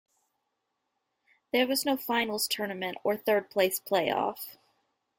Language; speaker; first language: English; native; English